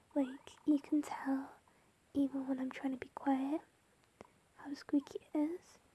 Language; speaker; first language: English; native; English